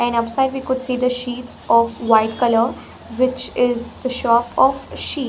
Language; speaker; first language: English; non-native, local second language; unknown